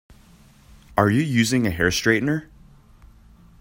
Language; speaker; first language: English; native; English